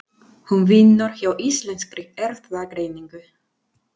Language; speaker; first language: Icelandic; non-native, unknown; Spanish